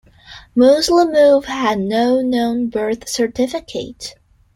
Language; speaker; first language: English; non-native, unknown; Chinese